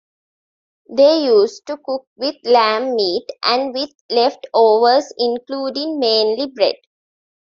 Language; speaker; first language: English; non-native, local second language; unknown